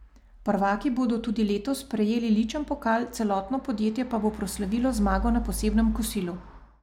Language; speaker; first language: Slovenian; native; Slovenian